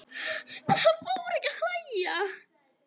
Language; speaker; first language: Icelandic; native; Icelandic